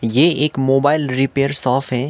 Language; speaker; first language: Hindi; non-native, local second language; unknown